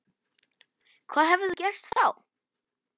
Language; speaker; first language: Icelandic; non-native, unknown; Polish